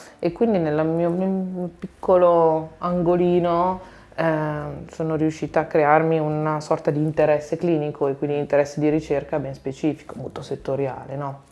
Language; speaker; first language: Italian; native; Italian